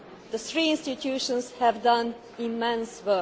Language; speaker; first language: English; non-native, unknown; Hungarian